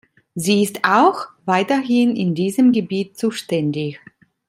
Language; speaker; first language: German; non-native, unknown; Italian